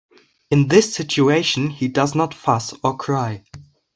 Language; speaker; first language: English; non-native, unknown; German